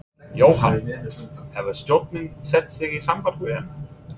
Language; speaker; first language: Icelandic; non-native, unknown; English